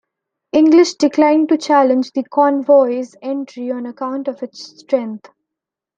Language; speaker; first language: English; non-native, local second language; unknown